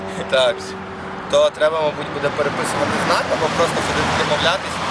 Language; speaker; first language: Ukrainian; native; Ukrainian